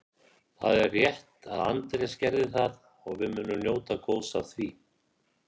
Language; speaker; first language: Icelandic; native; Icelandic